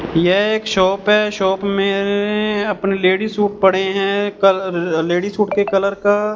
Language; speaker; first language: Hindi; non-native, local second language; Punjabi